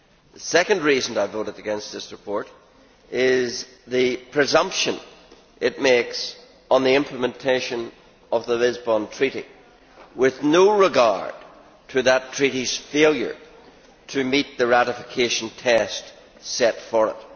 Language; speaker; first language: English; native; English